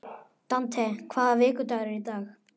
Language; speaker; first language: Icelandic; native; Icelandic